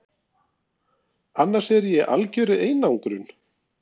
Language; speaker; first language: Icelandic; non-native, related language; Norwegian